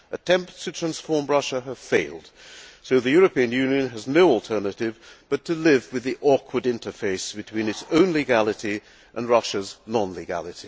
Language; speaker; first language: English; non-native, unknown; Hungarian